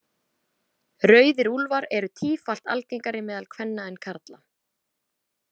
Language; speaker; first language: Icelandic; native; Icelandic